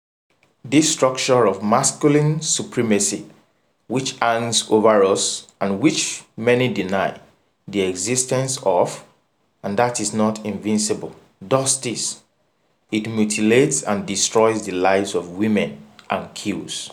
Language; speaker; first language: English; non-native, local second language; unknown